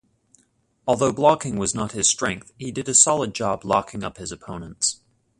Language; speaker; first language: English; native; English